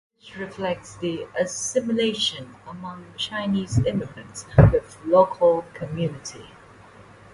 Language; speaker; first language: English; non-native, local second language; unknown